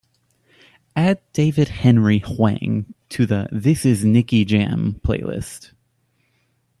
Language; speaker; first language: English; native; English